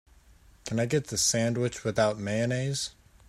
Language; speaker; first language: English; native; English